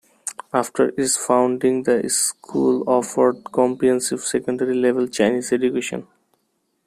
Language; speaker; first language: English; non-native, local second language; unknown